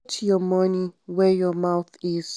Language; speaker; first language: English; non-native, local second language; Hausa